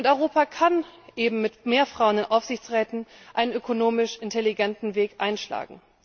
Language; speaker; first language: German; native; German